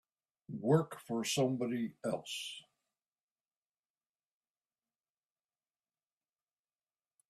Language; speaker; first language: English; native; English